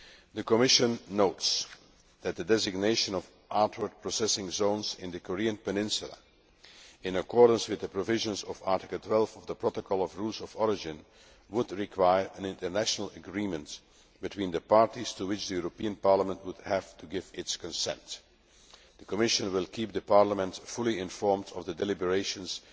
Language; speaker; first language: English; non-native, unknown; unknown